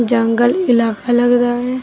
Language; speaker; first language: Hindi; native; Hindi